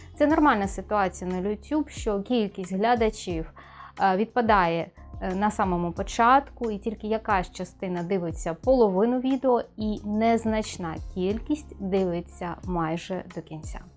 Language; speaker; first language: Ukrainian; non-native, local second language; Russian